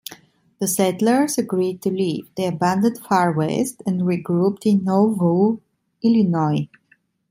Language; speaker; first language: English; non-native, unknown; Italian